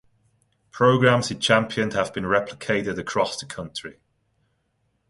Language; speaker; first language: English; non-native, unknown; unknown